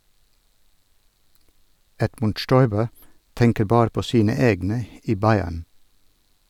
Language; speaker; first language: Norwegian; non-native, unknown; Dutch